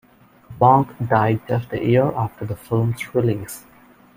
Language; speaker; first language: English; non-native, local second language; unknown